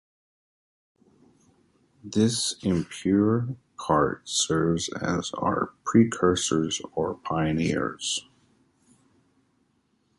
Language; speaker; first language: English; native; English